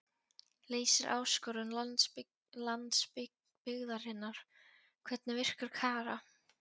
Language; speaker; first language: Icelandic; non-native, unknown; Polish